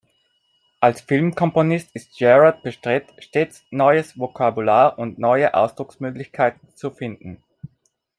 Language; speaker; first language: German; non-native, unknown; Italian